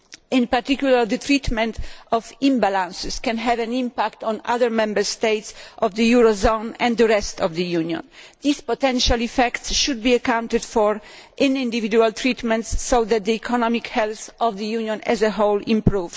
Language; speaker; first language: English; non-native, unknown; Polish